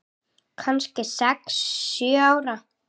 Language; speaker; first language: Icelandic; native; Icelandic